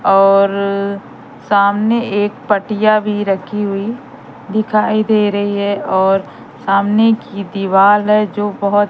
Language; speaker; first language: Hindi; native; Hindi